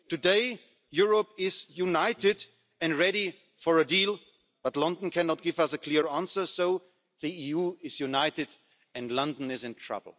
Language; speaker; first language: English; non-native, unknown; German